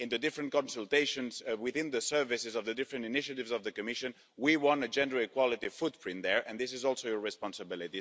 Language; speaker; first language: English; non-native, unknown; Spanish